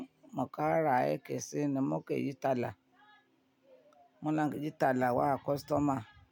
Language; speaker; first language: Hausa; non-native, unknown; Yoruba